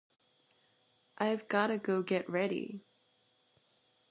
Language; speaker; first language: English; native; English